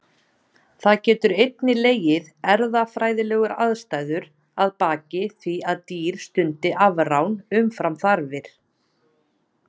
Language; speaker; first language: Icelandic; native; Icelandic